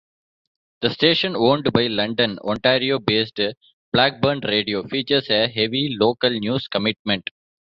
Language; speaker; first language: English; non-native, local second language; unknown